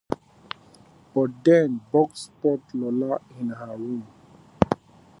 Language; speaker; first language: English; native; English